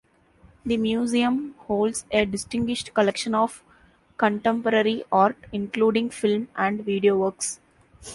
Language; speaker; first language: English; non-native, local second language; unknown